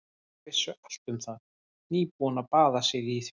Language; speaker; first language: Icelandic; native; Icelandic